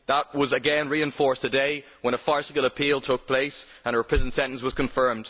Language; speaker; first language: English; native; English